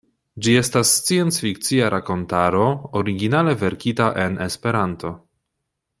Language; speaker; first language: Esperanto; non-native, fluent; Polish